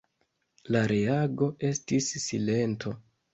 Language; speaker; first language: Esperanto; non-native, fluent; Kinyarwanda